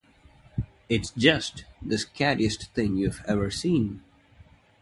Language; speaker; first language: English; non-native, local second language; Tamil